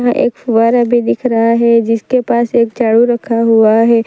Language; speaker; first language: Hindi; non-native, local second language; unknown